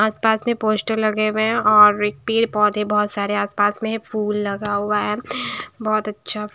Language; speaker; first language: Hindi; non-native, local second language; Punjabi